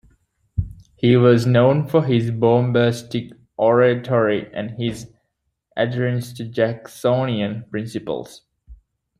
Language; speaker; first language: English; native; English